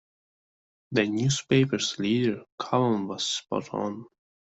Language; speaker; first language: English; non-native, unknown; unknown